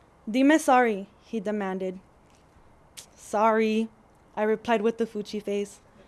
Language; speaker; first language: English; early bilingual, other home language; Spanish